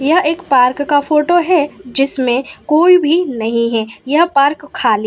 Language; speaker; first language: Hindi; non-native, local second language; Gujarati